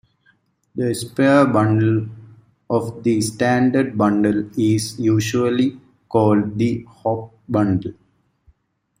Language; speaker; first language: English; native; English